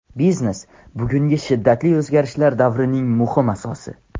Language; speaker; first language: Uzbek; non-native, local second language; Tajik